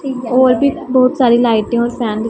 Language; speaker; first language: Hindi; non-native, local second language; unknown